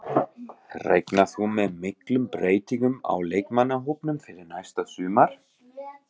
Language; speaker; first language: Icelandic; non-native, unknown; German